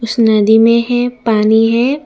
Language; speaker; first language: Hindi; non-native, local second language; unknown